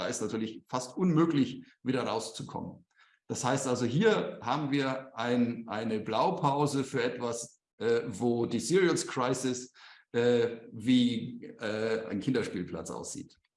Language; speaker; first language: German; native; German